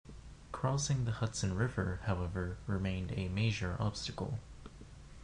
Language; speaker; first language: English; non-native, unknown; Japanese